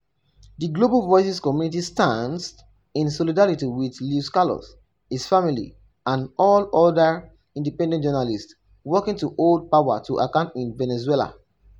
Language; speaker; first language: English; non-native, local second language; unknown